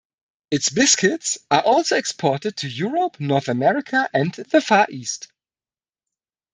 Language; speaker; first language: English; non-native, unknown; German